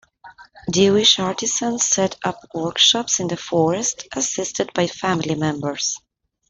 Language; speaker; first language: English; non-native, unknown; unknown